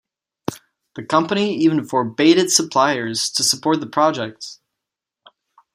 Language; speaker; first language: English; non-native, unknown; Czech